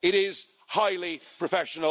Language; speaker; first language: English; native; English